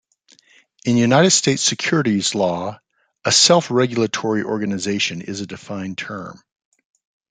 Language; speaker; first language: English; native; English